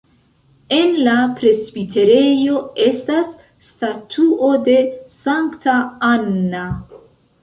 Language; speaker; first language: Esperanto; non-native, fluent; Central Kurdish